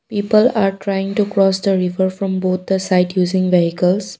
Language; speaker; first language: English; non-native, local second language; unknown